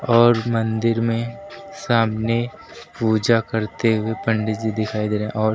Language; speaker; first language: Hindi; native; Hindi